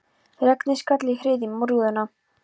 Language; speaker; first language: Icelandic; non-native, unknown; Polish